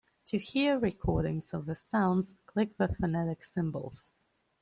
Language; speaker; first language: English; native; English